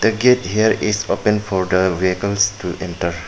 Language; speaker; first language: English; non-native, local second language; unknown